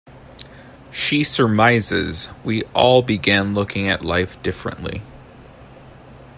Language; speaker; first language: English; native; English